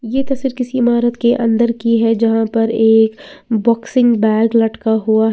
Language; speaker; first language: Hindi; native; Hindi